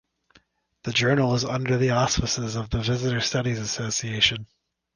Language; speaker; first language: English; native; English